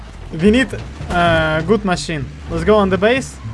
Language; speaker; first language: English; non-native, learner; Russian